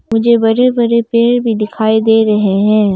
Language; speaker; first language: Hindi; non-native, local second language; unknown